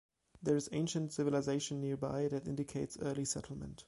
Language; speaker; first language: English; non-native, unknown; German